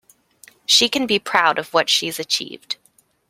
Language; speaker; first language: English; native; English